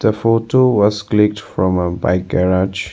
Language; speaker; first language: English; non-native, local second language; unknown